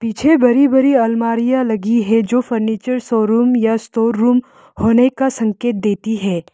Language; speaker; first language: Hindi; non-native, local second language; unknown